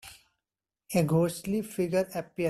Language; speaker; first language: English; non-native, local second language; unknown